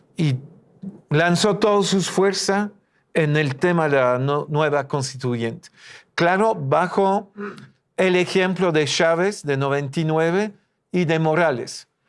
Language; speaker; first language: Spanish; non-native, fluent; French